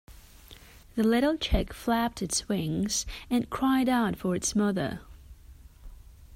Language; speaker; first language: English; non-native, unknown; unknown